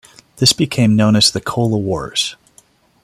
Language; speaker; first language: English; non-native, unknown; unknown